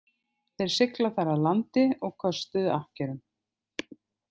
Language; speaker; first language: Icelandic; native; Icelandic